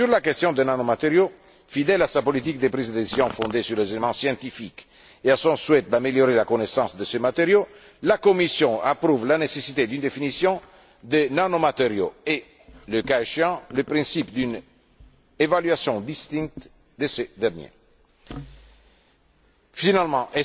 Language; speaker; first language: French; non-native, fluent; Italian